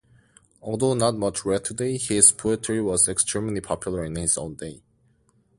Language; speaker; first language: English; non-native, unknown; Korean